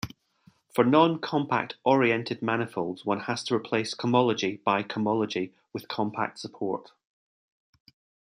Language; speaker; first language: English; native; English